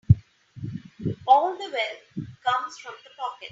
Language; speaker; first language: English; non-native, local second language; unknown